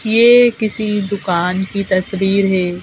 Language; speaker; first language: Hindi; native; Hindi